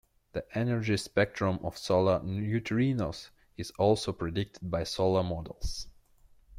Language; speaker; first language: English; non-native, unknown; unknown